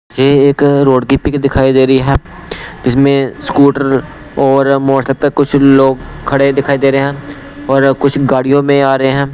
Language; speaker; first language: Hindi; non-native, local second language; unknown